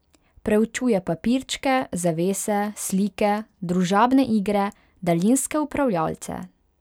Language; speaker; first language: Slovenian; non-native, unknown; Hungarian